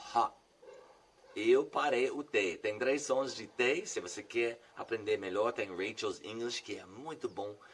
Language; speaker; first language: Portuguese; non-native, fluent; English